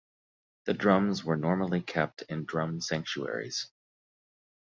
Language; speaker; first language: English; native; English